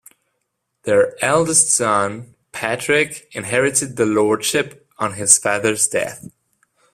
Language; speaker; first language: English; non-native, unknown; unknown